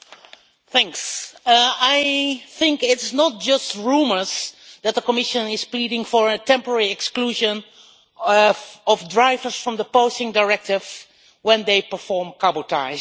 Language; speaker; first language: English; non-native, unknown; Dutch